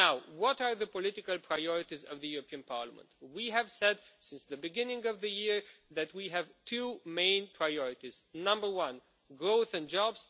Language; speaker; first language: English; non-native, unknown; Romanian